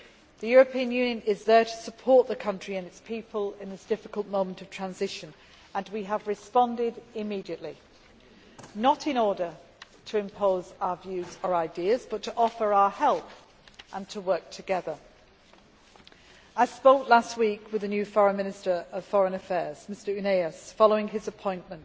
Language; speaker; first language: English; native; English